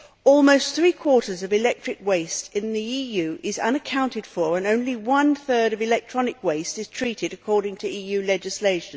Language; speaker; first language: English; native; English